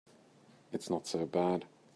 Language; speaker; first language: English; native; English